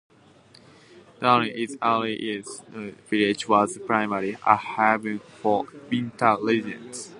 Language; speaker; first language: English; non-native, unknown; Japanese